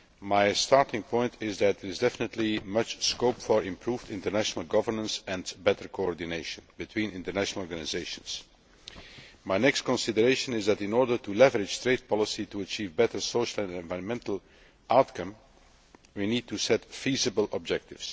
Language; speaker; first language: English; non-native, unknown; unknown